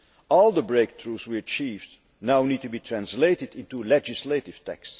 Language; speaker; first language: English; non-native, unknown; Dutch